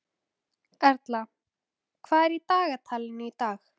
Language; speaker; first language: Icelandic; native; Icelandic